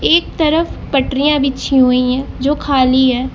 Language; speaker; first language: Hindi; native; Hindi